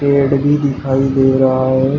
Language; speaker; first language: Hindi; native; Hindi